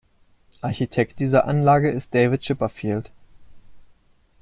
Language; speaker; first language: German; native; German